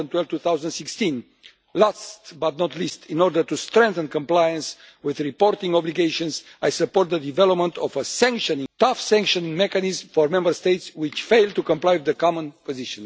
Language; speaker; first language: English; non-native, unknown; Romanian